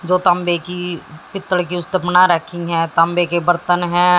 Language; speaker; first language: Hindi; native; Hindi